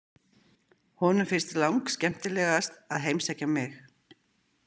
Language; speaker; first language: Icelandic; native; Icelandic